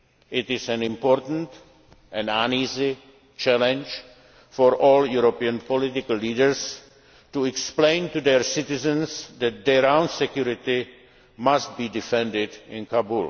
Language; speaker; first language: English; non-native, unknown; Czech